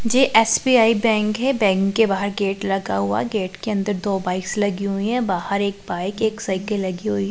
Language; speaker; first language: Hindi; non-native, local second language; Punjabi